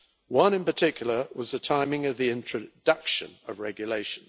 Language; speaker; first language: English; native; English